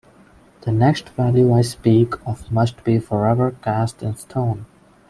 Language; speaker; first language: English; non-native, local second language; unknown